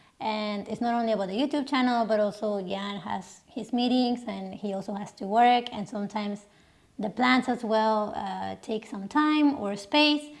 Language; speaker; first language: English; non-native, fluent; Spanish